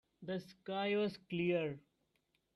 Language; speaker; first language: English; non-native, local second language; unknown